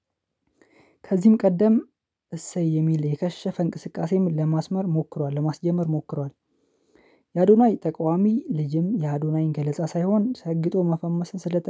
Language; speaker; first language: Amharic; non-native, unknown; Oromo